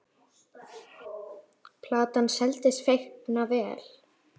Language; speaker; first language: Icelandic; native; Icelandic